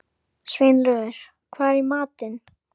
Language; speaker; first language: Icelandic; native; Icelandic